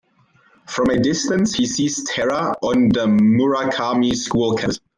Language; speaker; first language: English; non-native, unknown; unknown